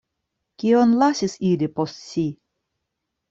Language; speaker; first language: Esperanto; non-native, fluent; Russian